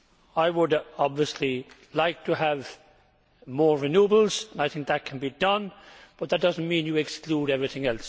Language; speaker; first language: English; native; English